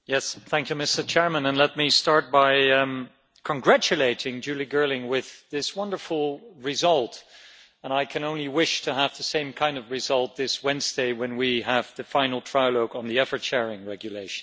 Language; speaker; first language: English; non-native, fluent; Dutch